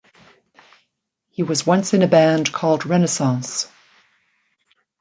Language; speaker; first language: English; native; English